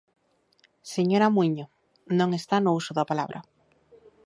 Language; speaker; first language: Galician; native; Galician